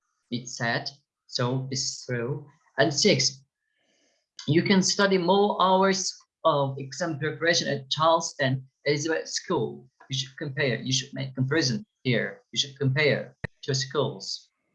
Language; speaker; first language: English; non-native, fluent; Turkish